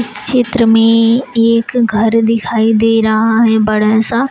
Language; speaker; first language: Hindi; native; Hindi